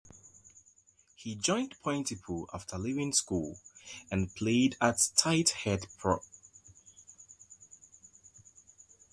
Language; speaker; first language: English; native; English